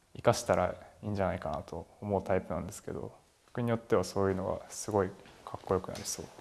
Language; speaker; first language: Japanese; native; Japanese